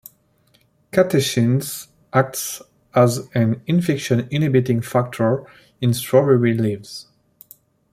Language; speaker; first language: English; non-native, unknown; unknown